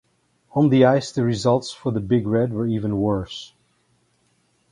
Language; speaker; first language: English; native; English